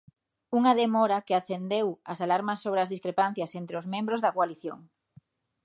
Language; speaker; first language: Galician; native; Galician